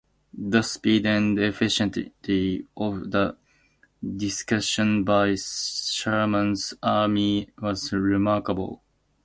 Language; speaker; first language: English; native; English